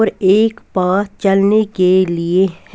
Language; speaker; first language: Hindi; non-native, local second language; Punjabi